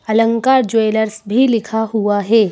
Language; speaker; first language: Hindi; native; Hindi